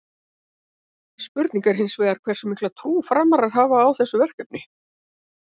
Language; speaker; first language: Icelandic; native; Icelandic